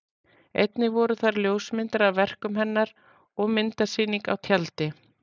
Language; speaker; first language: Icelandic; native; Icelandic